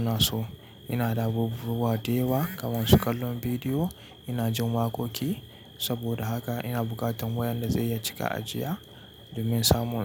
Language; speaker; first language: Hausa; native; Hausa